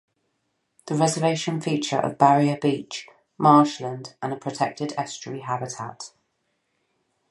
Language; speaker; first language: English; native; English